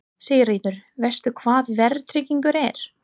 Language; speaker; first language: Icelandic; non-native, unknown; English